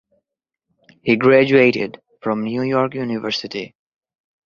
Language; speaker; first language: English; non-native, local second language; Bangla